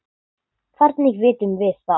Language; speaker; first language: Icelandic; non-native, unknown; English